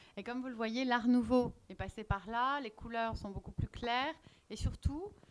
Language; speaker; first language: French; native; French